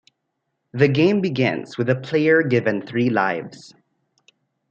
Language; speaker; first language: English; non-native, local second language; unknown